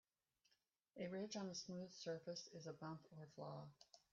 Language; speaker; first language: English; native; English